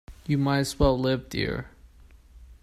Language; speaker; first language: English; non-native, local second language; Cantonese